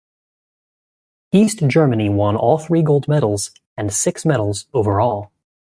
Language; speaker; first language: English; native; English